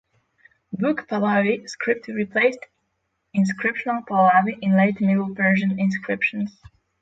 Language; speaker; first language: English; non-native, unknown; Polish